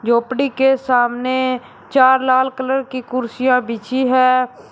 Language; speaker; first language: Hindi; native; Hindi